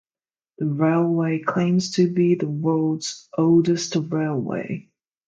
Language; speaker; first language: English; non-native, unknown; Chinese